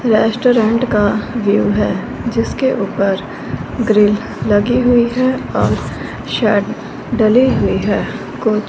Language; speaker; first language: Hindi; non-native, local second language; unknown